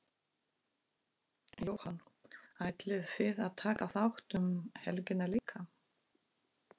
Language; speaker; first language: Icelandic; non-native, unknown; Russian